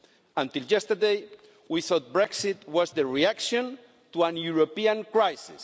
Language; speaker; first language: English; non-native, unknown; Spanish